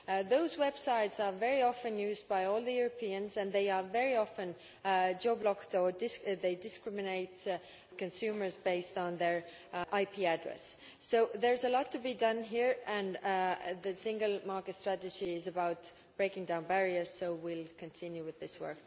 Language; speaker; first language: English; non-native, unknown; Estonian